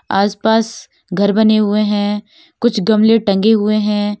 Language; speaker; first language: Hindi; native; Hindi